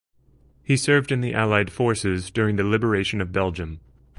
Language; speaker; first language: English; native; English